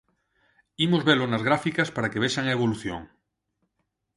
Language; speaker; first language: Galician; non-native, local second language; Spanish